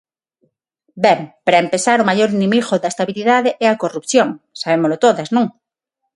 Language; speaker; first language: Galician; non-native, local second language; Spanish